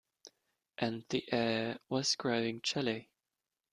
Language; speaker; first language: English; non-native, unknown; German